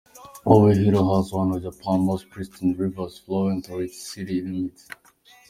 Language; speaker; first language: English; non-native, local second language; Kinyarwanda